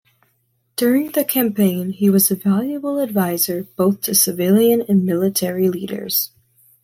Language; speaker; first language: English; native; English